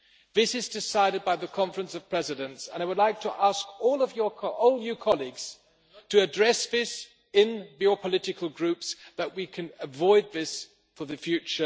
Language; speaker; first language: English; non-native, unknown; German